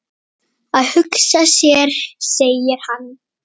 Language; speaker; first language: Icelandic; native; Icelandic